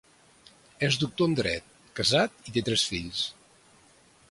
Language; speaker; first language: Catalan; native; Catalan